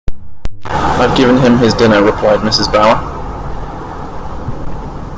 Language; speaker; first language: English; native; English